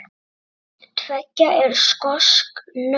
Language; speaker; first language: Icelandic; native; Icelandic